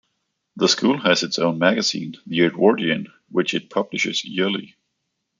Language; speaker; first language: English; non-native, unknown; Danish